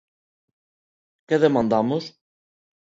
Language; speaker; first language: Galician; non-native, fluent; Spanish